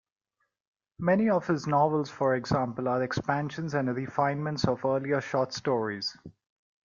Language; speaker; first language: English; non-native, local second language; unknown